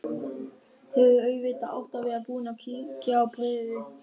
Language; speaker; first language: Icelandic; non-native, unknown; German